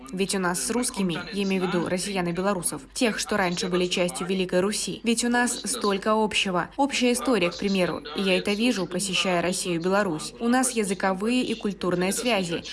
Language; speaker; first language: Russian; non-native, fluent; German